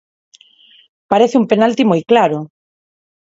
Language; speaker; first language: Galician; non-native, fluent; Spanish